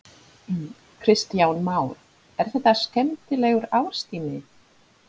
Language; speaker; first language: Icelandic; non-native, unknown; Polish